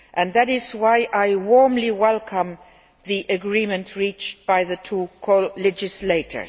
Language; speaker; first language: English; non-native, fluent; Luxembourgish